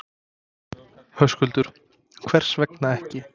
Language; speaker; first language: Icelandic; non-native, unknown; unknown